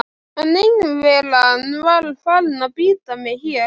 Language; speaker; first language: Icelandic; native; Icelandic